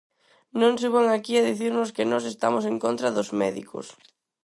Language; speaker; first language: Galician; non-native, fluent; Spanish